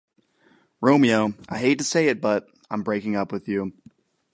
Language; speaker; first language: English; native; English